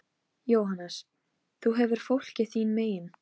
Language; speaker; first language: Icelandic; non-native, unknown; Polish